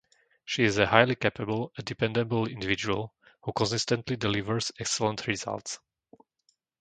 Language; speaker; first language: English; non-native, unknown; Slovak